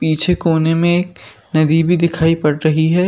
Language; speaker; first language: Hindi; native; Hindi